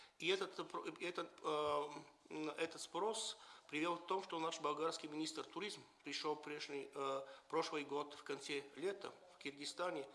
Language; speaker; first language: Russian; non-native, related language; Bulgarian